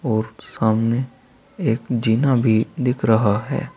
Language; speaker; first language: Hindi; native; Hindi